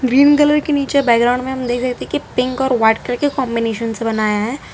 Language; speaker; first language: Hindi; non-native, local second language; Gujarati